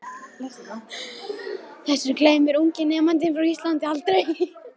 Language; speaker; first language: Icelandic; non-native, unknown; Polish